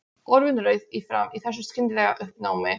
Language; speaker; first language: Icelandic; non-native, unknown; Polish